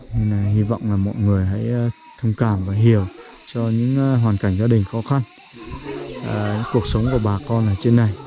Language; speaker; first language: Vietnamese; native; Vietnamese